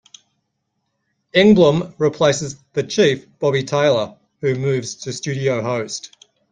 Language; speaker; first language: English; native; English